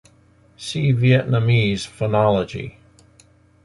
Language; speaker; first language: English; non-native, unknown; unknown